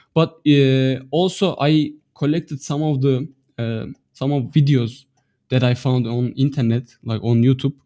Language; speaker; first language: English; non-native, fluent; Turkish